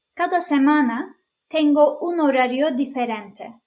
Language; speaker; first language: Spanish; non-native, fluent; Turkish